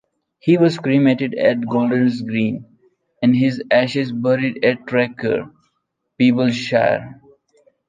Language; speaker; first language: English; non-native, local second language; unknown